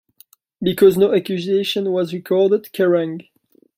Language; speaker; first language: English; non-native, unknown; French